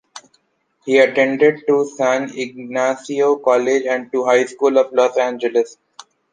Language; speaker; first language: English; non-native, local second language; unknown